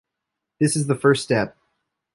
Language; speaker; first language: English; native; English